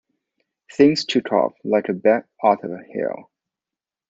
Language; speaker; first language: English; non-native, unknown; Chinese